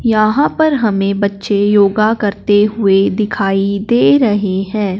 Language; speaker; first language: Hindi; non-native, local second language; Punjabi